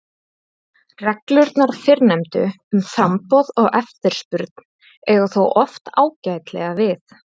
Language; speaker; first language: Icelandic; native; Icelandic